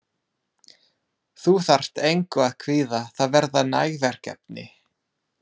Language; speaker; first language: Icelandic; non-native, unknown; English